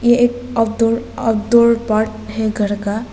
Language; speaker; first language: Hindi; non-native, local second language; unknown